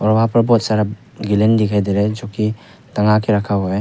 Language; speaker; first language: Hindi; non-native, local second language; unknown